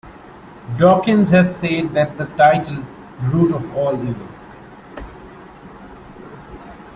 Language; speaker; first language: English; non-native, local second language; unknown